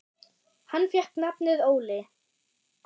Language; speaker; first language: Icelandic; non-native, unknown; German